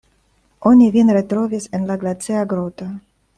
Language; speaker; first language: Esperanto; non-native, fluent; Russian